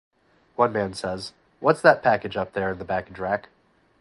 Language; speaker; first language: English; native; English